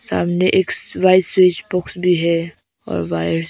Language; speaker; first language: Hindi; non-native, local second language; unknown